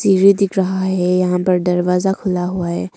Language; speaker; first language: Hindi; early bilingual, other home language; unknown